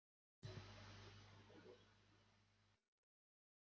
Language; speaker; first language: Icelandic; non-native, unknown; Polish